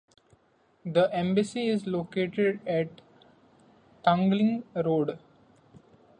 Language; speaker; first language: English; non-native, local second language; Marathi